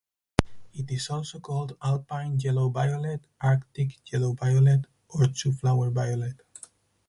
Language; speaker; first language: English; non-native, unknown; Spanish